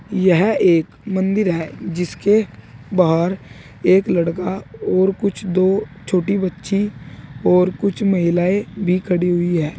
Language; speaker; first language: Hindi; native; Hindi